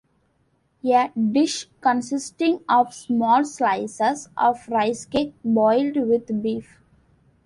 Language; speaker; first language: English; non-native, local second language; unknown